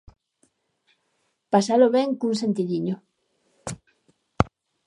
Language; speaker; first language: Galician; native; Galician